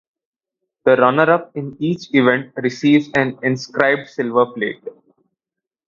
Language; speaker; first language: English; non-native, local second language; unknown